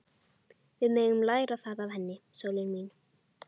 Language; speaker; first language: Icelandic; native; Icelandic